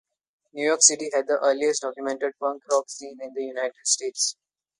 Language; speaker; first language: English; non-native, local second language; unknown